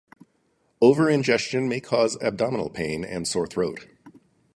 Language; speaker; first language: English; native; English